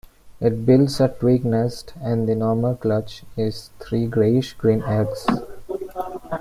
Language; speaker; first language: English; non-native, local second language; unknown